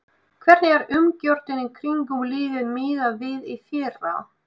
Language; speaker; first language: Icelandic; non-native, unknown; Russian